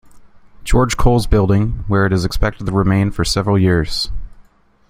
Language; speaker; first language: English; native; English